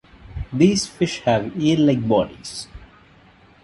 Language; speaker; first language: English; non-native, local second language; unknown